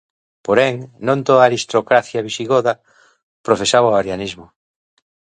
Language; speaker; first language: Galician; native; Galician